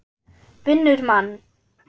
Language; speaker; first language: Icelandic; non-native, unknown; German